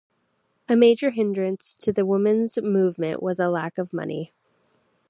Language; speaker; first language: English; native; English